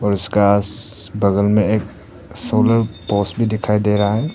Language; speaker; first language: Hindi; non-native, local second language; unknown